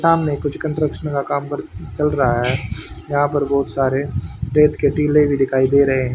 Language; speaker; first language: Hindi; native; Hindi